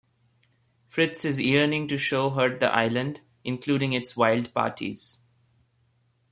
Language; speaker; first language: English; non-native, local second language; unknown